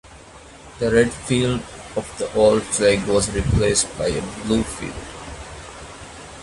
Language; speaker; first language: English; non-native, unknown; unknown